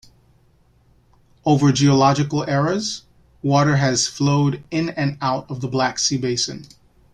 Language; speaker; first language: English; native; English